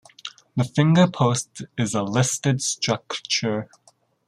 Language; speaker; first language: English; native; English